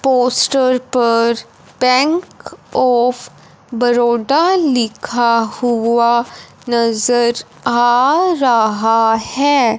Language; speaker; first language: Hindi; non-native, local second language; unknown